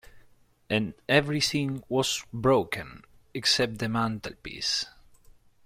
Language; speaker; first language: English; non-native, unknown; Spanish